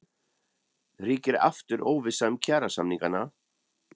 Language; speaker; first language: Icelandic; non-native, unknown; German